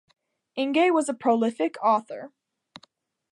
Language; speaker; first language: English; native; English